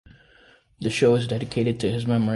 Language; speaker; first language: English; native; English